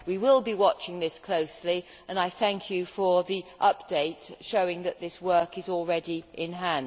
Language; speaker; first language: English; native; English